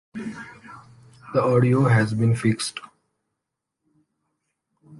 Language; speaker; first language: English; non-native, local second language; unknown